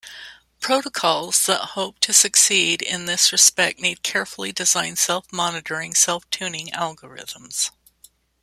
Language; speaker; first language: English; native; English